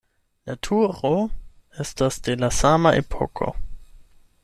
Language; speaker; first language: Esperanto; non-native, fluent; German